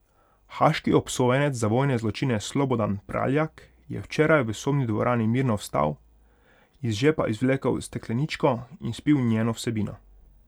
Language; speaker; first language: Slovenian; non-native, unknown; Hungarian